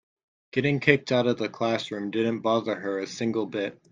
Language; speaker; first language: English; native; English